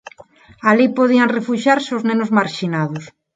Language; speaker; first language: Galician; non-native, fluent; Spanish